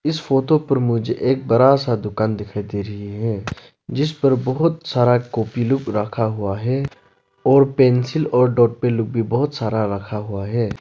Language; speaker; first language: Hindi; non-native, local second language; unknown